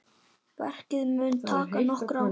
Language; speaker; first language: Icelandic; native; Icelandic